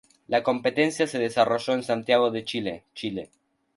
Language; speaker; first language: Spanish; native; Spanish